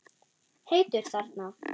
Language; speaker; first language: Icelandic; non-native, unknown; German